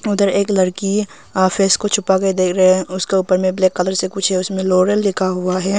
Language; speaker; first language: Hindi; early bilingual, other home language; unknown